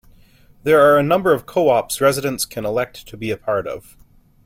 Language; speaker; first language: English; native; English